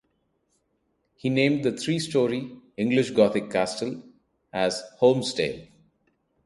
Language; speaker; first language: English; non-native, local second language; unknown